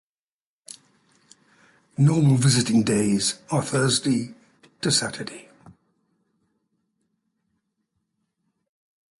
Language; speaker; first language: English; native; English